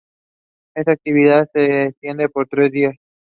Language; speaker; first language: English; non-native, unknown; Spanish